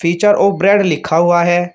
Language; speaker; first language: Hindi; native; Hindi